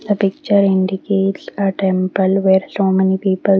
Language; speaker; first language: English; non-native, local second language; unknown